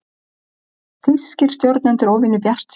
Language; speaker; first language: Icelandic; native; Icelandic